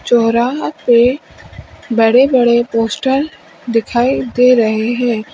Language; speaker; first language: Hindi; native; Hindi